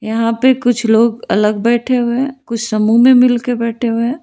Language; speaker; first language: Hindi; non-native, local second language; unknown